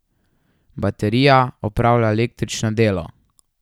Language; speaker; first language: Slovenian; native; Slovenian